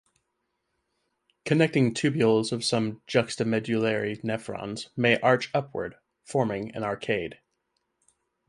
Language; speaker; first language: English; native; English